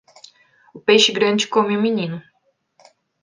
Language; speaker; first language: Portuguese; native; Portuguese